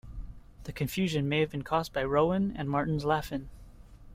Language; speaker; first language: English; native; English